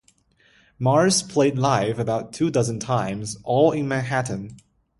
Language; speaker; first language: English; non-native, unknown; Chinese